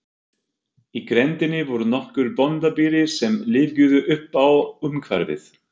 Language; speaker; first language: Icelandic; non-native, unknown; German